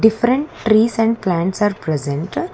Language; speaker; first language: English; non-native, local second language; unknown